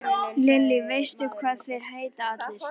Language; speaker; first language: Icelandic; native; Icelandic